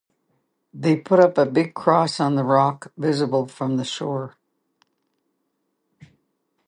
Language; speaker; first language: English; native; English